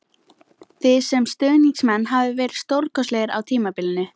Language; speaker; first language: Icelandic; native; Icelandic